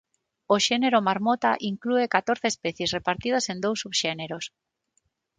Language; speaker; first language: Galician; non-native, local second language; Spanish